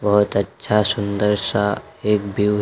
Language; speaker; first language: Hindi; native; Hindi